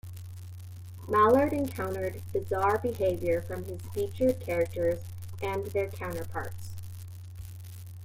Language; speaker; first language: English; native; English